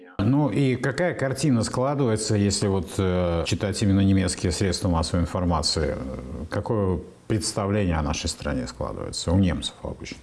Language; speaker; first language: Russian; native; Russian